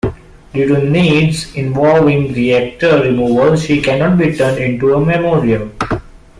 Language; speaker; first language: English; non-native, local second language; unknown